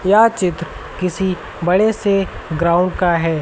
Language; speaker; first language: Hindi; native; Hindi